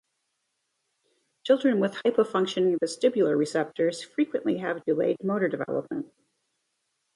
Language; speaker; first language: English; native; English